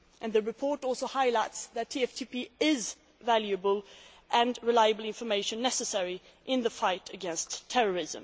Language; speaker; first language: English; non-native, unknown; Swedish